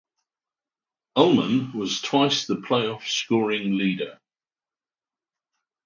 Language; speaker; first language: English; native; English